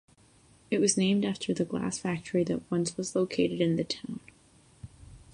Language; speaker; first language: English; non-native, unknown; Catalan